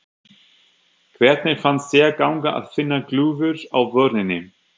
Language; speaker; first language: Icelandic; non-native, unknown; German